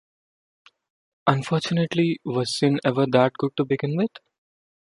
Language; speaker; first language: English; non-native, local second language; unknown